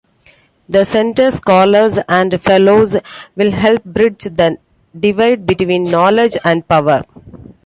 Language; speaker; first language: English; non-native, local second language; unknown